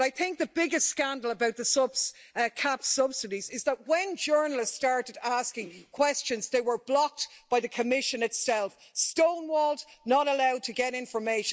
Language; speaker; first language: English; native; English